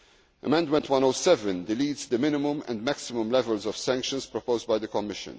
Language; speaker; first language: English; non-native, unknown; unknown